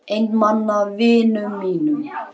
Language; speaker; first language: Icelandic; native; Icelandic